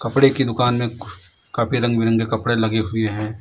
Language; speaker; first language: Hindi; native; Hindi